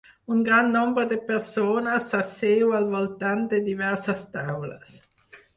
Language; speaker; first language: Catalan; non-native, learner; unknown